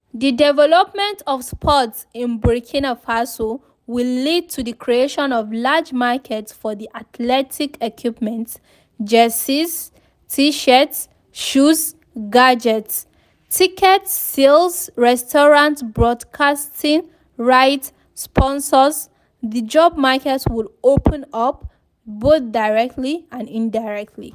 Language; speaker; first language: English; non-native, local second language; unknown